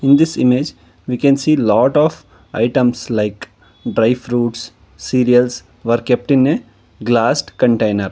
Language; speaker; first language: English; non-native, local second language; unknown